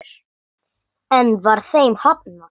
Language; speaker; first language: Icelandic; non-native, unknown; English